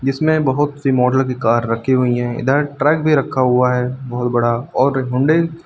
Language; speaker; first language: Hindi; native; Hindi